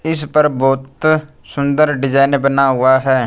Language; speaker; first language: Hindi; non-native, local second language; Punjabi